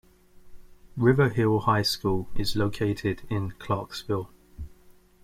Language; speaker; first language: English; native; English